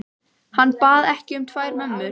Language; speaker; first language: Icelandic; native; Icelandic